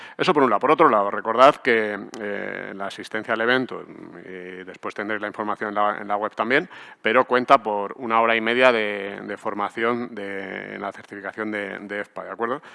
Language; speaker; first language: Spanish; native; Spanish